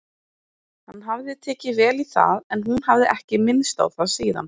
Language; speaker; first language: Icelandic; native; Icelandic